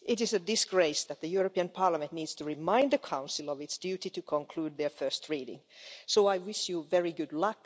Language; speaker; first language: English; non-native, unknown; Finnish